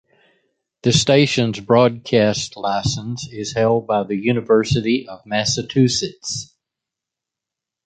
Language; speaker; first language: English; native; English